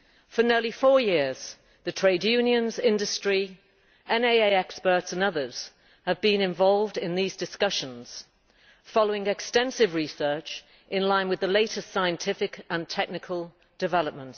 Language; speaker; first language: English; native; English